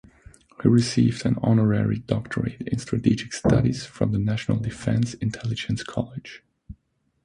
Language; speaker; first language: English; non-native, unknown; German